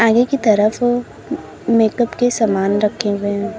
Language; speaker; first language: Hindi; native; Hindi